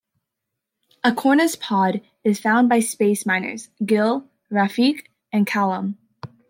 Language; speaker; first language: English; native; English